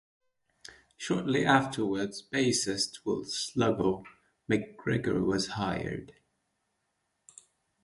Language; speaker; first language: English; native; English